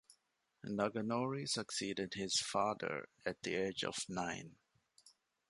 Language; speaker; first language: English; non-native, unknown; Divehi